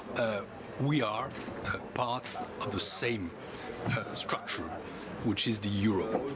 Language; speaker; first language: English; non-native, fluent; French